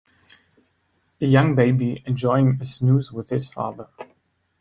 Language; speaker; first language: English; non-native, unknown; German